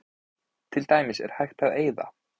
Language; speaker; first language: Icelandic; native; Icelandic